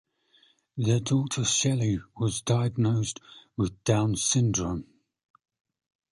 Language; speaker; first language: English; native; English